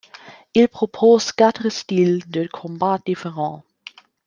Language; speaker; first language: French; non-native, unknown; German